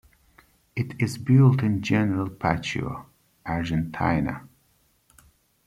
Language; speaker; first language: English; non-native, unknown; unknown